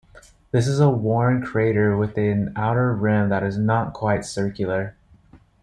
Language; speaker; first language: English; native; English